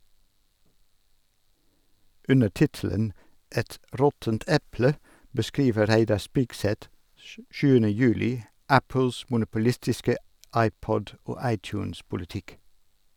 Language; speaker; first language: Norwegian; non-native, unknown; Dutch